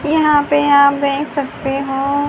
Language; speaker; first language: Hindi; native; Hindi